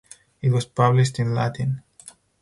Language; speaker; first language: English; non-native, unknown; Spanish